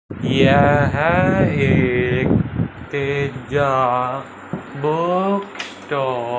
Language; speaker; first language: Hindi; non-native, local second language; Punjabi